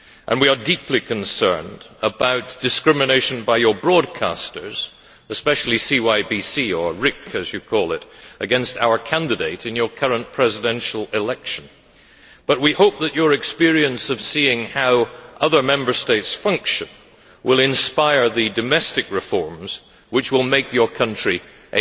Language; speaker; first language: English; native; English